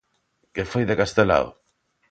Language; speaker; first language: Galician; non-native, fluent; Spanish